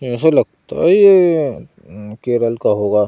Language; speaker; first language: Hindi; native; Hindi